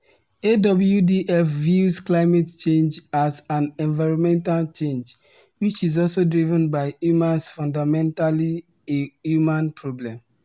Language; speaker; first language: English; non-native, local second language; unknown